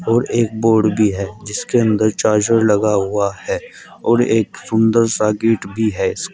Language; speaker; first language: Hindi; native; Hindi